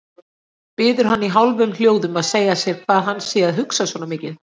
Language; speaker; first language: Icelandic; native; Icelandic